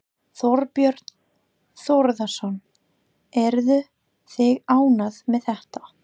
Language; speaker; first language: Icelandic; non-native, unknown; English